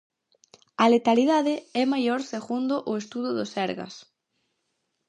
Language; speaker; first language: Galician; native; Galician